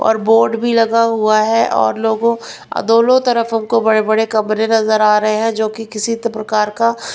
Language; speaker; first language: Hindi; non-native, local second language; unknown